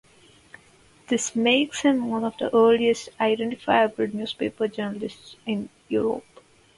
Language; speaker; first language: English; non-native, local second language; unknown